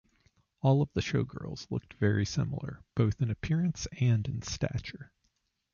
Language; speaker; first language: English; native; English